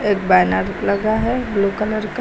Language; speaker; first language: Hindi; native; Hindi